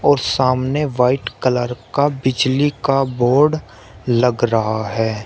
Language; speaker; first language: Hindi; native; Hindi